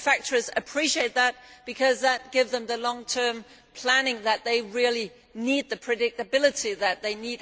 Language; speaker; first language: English; non-native, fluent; Danish